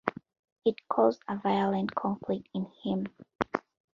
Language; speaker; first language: English; non-native, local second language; Ganda